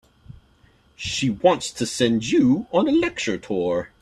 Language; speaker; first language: English; native; English